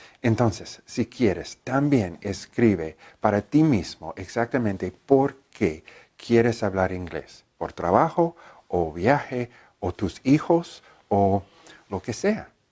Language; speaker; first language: Spanish; non-native, learner; English